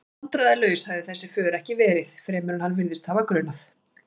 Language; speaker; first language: Icelandic; native; Icelandic